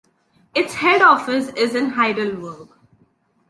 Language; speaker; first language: English; non-native, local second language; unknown